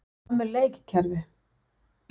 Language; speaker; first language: Icelandic; non-native, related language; Danish